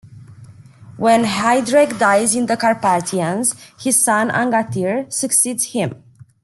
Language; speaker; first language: English; non-native, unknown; Romanian